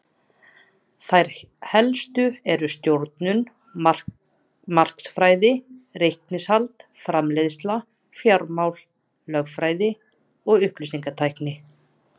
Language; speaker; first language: Icelandic; native; Icelandic